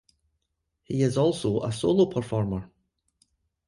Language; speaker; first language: English; native; English